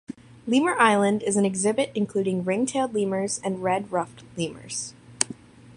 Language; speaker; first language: English; native; English